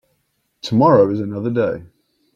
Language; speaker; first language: English; native; English